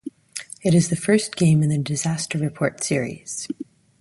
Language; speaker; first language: English; native; English